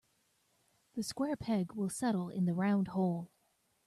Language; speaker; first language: English; native; English